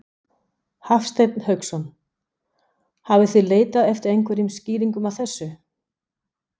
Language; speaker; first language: Icelandic; non-native, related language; Danish